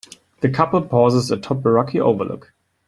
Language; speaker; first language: English; non-native, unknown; German